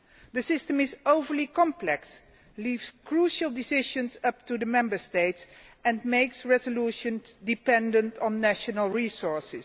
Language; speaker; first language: English; non-native, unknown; Dutch